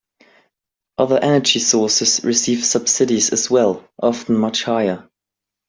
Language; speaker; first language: English; non-native, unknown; German